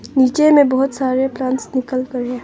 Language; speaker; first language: Hindi; non-native, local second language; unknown